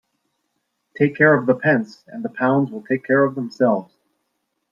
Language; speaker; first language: English; native; English